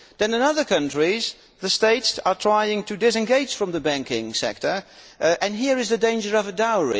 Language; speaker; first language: English; non-native, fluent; Dutch